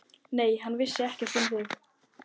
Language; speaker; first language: Icelandic; native; Icelandic